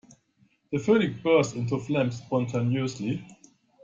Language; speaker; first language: English; non-native, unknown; German